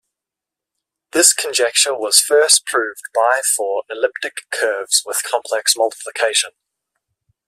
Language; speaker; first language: English; native; English